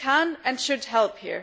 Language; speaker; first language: English; non-native, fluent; German